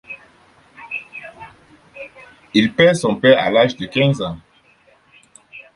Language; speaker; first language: French; non-native, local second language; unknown